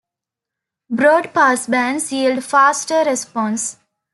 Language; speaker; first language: English; non-native, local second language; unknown